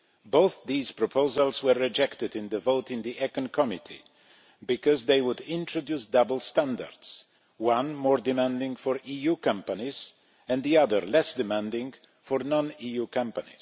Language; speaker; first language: English; non-native, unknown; Polish